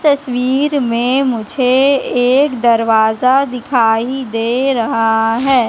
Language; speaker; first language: Hindi; native; Hindi